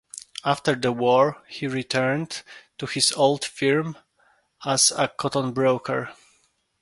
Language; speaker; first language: English; non-native, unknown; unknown